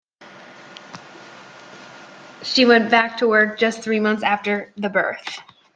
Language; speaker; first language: English; native; English